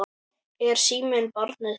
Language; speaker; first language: Icelandic; native; Icelandic